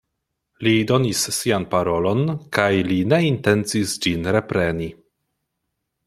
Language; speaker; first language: Esperanto; non-native, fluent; Polish